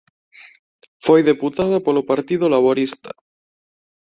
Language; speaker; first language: Galician; non-native, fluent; Spanish